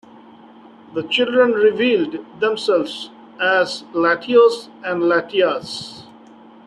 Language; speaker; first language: English; non-native, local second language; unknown